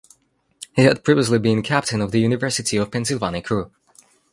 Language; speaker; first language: English; non-native, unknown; Spanish